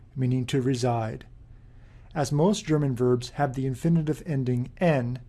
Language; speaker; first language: English; native; English